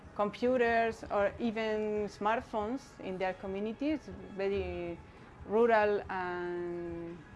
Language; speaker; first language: English; non-native, learner; Spanish